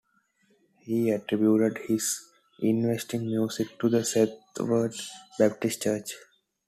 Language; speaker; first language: English; non-native, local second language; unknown